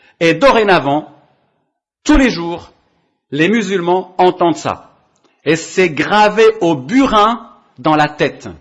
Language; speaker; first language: French; non-native, local second language; Arabic